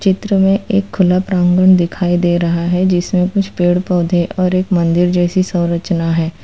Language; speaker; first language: Hindi; non-native, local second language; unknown